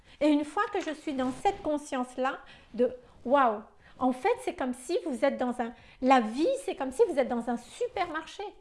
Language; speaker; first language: French; non-native, local second language; Malagasy